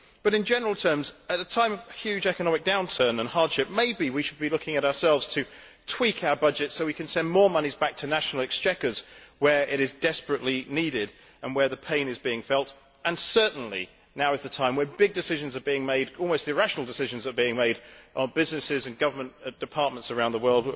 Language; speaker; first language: English; native; English